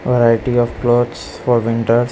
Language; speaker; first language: English; non-native, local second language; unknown